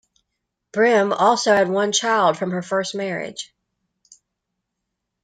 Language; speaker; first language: English; native; English